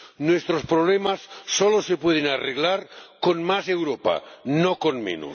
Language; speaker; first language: Spanish; non-native, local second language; Catalan